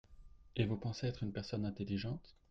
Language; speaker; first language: French; native; French